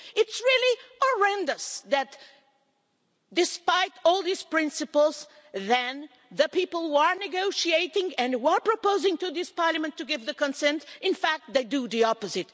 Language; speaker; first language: English; non-native, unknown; Portuguese